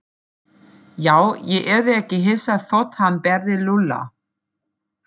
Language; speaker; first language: Icelandic; non-native, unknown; German